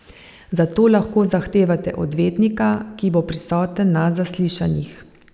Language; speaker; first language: Slovenian; native; Slovenian